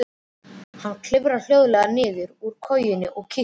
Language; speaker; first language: Icelandic; native; Icelandic